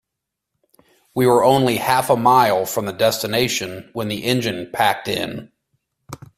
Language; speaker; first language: English; native; English